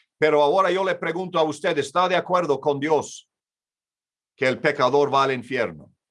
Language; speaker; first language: Spanish; non-native, fluent; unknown